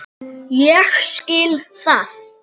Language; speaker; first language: Icelandic; native; Icelandic